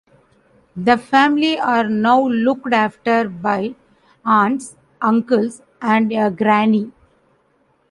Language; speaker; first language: English; non-native, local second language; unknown